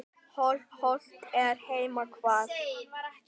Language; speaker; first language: Icelandic; native; Icelandic